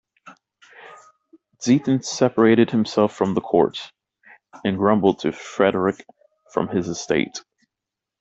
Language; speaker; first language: English; native; English